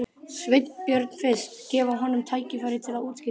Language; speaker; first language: Icelandic; native; Icelandic